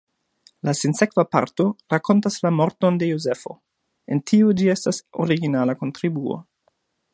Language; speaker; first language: Esperanto; non-native, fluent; German